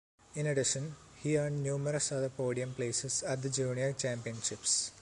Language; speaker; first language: English; non-native, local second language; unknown